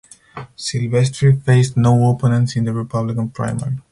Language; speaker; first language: English; non-native, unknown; Spanish